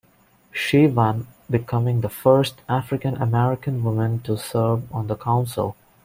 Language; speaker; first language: English; non-native, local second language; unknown